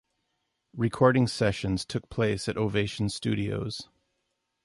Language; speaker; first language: English; native; English